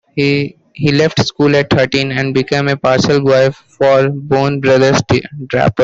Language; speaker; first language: English; native; English